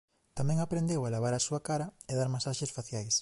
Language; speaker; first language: Galician; native; Galician